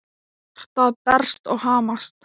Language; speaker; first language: Icelandic; non-native, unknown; Thai